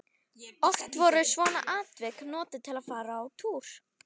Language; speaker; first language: Icelandic; native; Icelandic